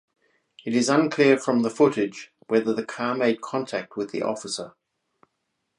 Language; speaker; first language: English; native; English